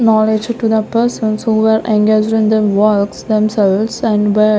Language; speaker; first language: English; non-native, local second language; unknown